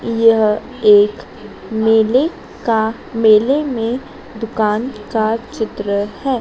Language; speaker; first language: Hindi; native; Hindi